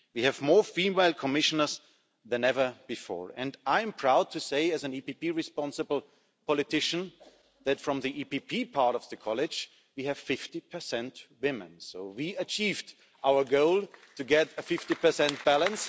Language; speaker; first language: English; non-native, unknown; German